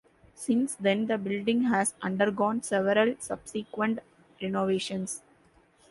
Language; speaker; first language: English; non-native, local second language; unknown